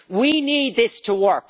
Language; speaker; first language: English; native; English